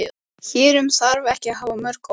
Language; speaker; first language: Icelandic; native; Icelandic